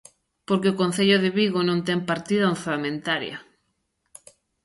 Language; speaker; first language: Galician; native; Galician